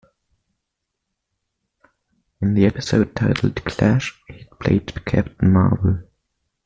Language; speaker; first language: English; non-native, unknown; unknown